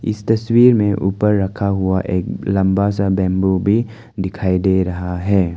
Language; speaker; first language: Hindi; non-native, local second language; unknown